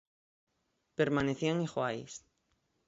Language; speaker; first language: Galician; native; Galician